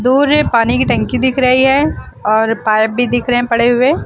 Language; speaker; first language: Hindi; native; Hindi